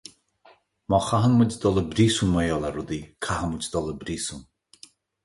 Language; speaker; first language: Irish; native; Irish